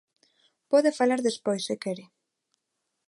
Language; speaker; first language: Galician; non-native, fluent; Spanish